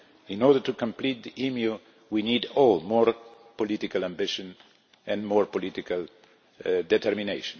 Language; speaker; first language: English; non-native, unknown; Polish